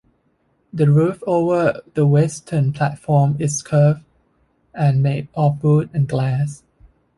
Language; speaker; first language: English; non-native, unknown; Thai